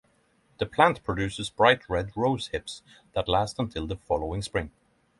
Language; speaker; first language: English; non-native, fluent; Norwegian